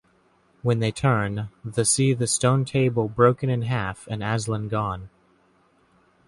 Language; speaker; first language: English; native; English